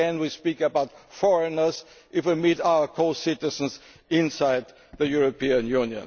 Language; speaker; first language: English; non-native, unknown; German